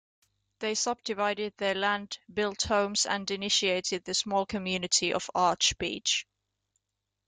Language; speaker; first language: English; native; English